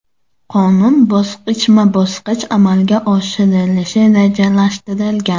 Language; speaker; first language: Uzbek; non-native, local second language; Tajik